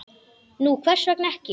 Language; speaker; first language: Icelandic; native; Icelandic